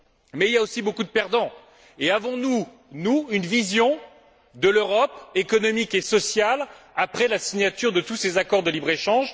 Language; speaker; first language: French; native; French